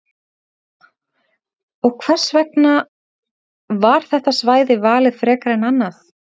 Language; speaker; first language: Icelandic; native; Icelandic